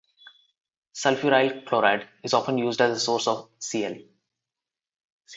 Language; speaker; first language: English; non-native, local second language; Telugu